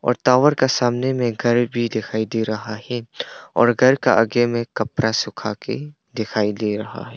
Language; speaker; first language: Hindi; early bilingual, other home language; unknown